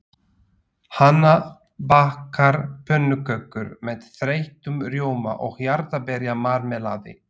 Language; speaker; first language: Icelandic; non-native, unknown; Slovak